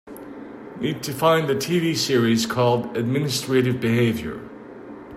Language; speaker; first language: English; native; English